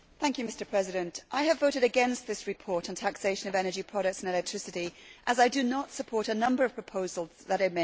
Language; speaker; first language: English; native; English